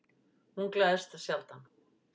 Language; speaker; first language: Icelandic; native; Icelandic